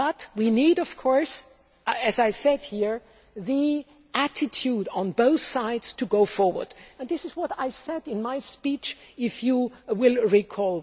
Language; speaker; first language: English; non-native, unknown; German